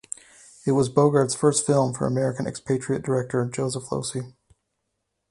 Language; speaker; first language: English; native; English